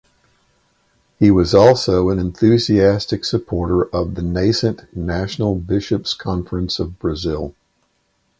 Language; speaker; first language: English; native; English